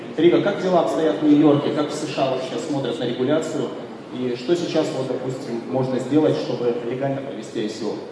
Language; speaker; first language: Russian; native; Russian